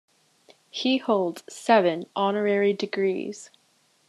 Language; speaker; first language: English; native; English